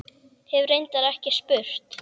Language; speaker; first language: Icelandic; native; Icelandic